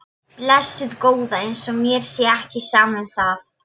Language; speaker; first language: Icelandic; non-native, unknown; Polish